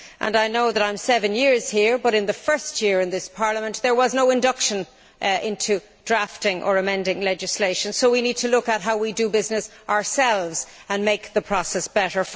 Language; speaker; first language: English; native; English